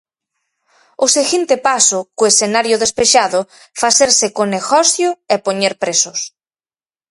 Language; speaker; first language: Galician; native; Galician